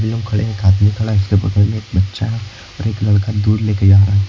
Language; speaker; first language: Hindi; native; Hindi